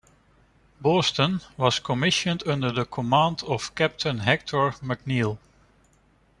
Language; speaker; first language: English; non-native, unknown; Dutch